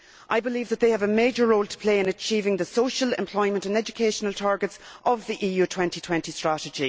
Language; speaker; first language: English; native; English